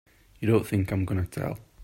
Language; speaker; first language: English; native; English